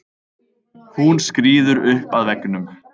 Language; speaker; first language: Icelandic; native; Icelandic